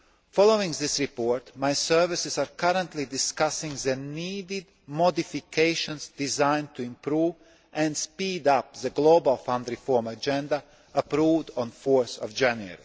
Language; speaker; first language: English; non-native, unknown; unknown